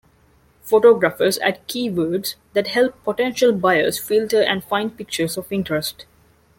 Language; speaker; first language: English; non-native, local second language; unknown